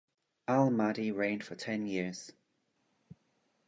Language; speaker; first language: English; native; English